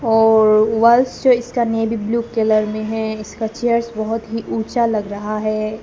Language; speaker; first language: Hindi; early bilingual, other home language; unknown